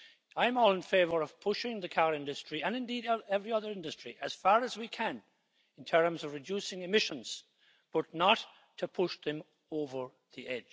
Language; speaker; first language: English; native; English